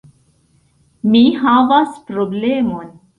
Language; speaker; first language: Esperanto; non-native, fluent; Central Kurdish